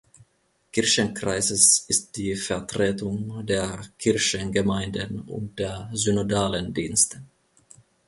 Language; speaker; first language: German; non-native, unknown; Finnish